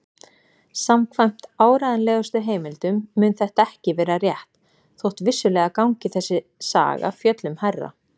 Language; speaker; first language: Icelandic; native; Icelandic